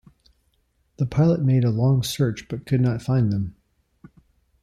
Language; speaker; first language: English; native; English